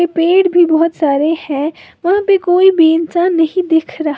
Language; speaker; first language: Hindi; native; Hindi